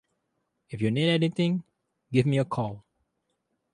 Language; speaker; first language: English; non-native, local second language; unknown